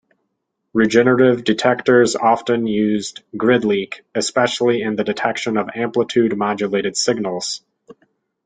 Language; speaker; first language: English; native; English